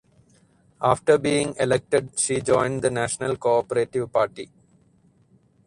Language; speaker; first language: English; non-native, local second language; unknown